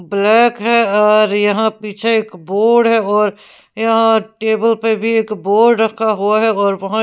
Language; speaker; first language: Hindi; non-native, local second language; Punjabi